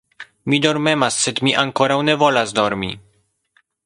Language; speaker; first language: Esperanto; non-native, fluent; Polish